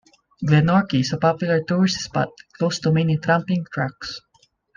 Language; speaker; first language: English; non-native, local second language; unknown